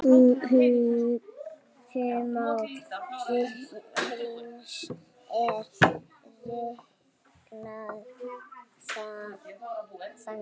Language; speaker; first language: Icelandic; native; Icelandic